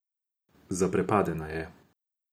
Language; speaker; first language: Slovenian; non-native, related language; Croatian